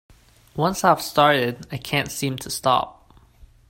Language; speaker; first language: English; non-native, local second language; Cantonese